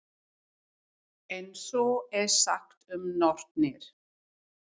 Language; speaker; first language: Icelandic; non-native, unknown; English